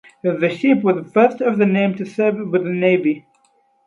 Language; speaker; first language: English; non-native, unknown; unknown